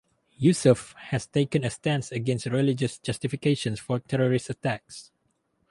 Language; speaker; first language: English; non-native, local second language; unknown